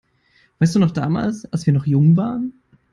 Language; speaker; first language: English; non-native, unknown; German